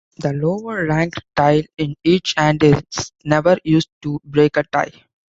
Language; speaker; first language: English; non-native, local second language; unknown